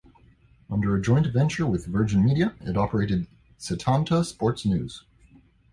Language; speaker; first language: English; native; English